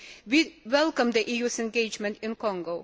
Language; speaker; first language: English; non-native, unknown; Lithuanian